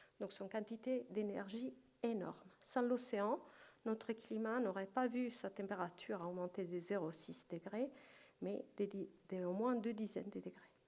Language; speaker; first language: French; non-native, fluent; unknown